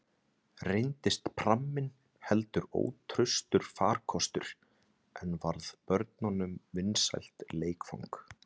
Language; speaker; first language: Icelandic; native; Icelandic